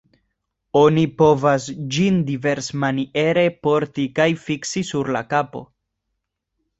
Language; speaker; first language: Esperanto; non-native, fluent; Spanish